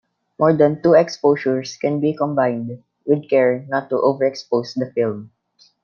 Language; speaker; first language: English; non-native, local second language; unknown